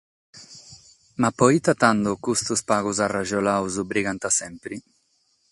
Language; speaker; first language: Sardinian; non-native, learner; Catalan